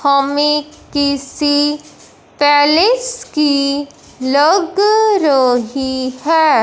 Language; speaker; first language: Hindi; non-native, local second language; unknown